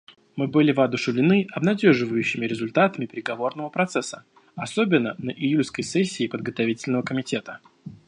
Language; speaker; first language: Russian; native; Russian